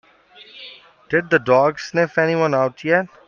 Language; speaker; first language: English; native; English